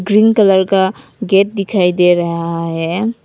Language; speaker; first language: Hindi; non-native, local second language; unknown